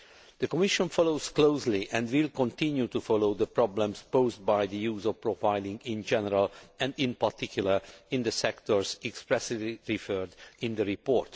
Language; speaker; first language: English; non-native, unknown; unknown